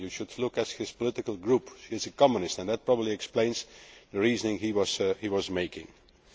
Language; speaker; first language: English; non-native, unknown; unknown